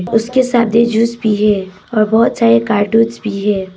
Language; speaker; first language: Hindi; non-native, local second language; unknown